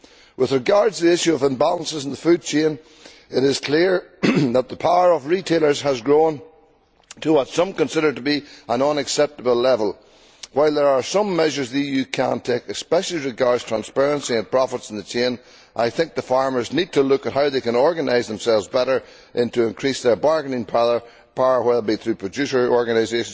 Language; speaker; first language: English; native; English